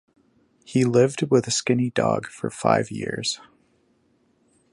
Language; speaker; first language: English; native; English